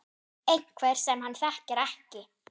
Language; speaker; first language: Icelandic; non-native, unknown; German